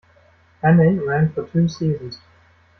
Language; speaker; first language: English; non-native, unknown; German